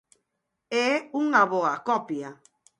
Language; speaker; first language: Galician; native; Galician